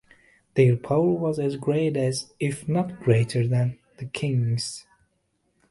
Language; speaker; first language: English; native; English